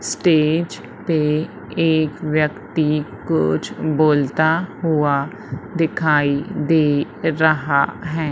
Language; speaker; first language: Hindi; native; Hindi